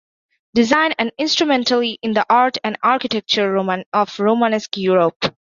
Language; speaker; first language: English; non-native, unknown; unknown